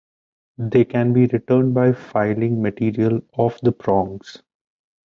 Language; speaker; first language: English; non-native, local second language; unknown